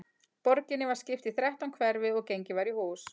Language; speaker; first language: Icelandic; native; Icelandic